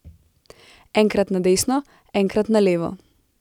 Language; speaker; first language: Slovenian; native; Slovenian